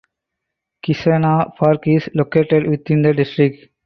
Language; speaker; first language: English; non-native, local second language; Tamil